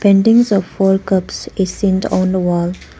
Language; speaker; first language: English; non-native, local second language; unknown